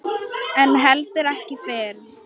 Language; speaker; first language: Icelandic; non-native, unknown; Polish